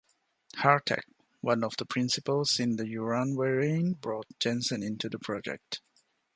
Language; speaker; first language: English; non-native, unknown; Divehi